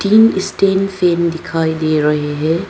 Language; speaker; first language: Hindi; non-native, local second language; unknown